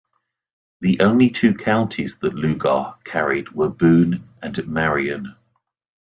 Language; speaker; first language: English; native; English